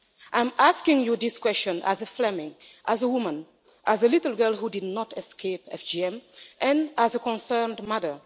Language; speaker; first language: English; non-native, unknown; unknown